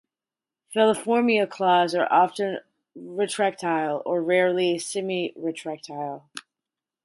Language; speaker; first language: English; native; English